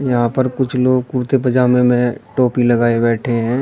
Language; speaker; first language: Hindi; native; Hindi